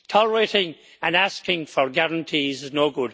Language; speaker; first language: English; native; English